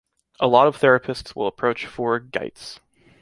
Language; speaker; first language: English; native; English